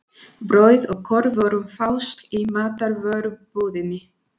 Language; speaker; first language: Icelandic; non-native, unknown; Spanish